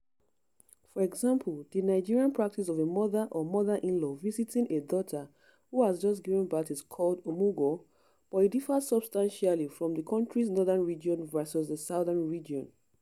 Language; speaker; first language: English; non-native, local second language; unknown